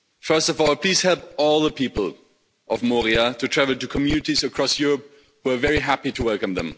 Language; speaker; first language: English; non-native, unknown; German